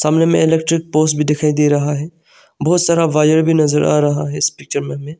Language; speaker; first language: Hindi; non-native, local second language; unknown